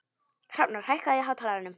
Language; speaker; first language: Icelandic; non-native, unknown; Polish